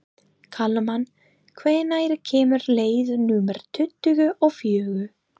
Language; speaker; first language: Icelandic; non-native, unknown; English